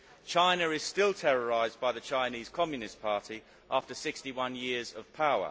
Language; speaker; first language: English; native; English